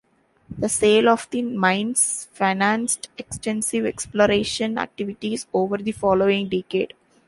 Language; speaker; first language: English; non-native, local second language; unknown